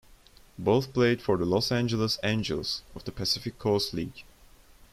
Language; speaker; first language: English; non-native, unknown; Turkish